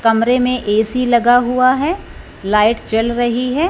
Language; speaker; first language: Hindi; non-native, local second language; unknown